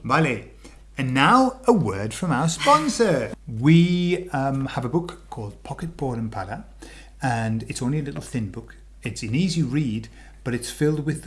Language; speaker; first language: English; native; English